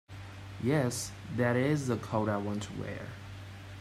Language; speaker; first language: English; non-native, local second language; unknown